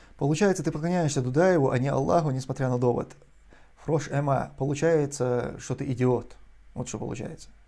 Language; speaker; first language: Russian; non-native, local second language; Chechen